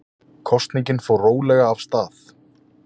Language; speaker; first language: Icelandic; native; Icelandic